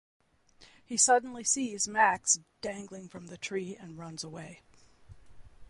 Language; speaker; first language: English; native; English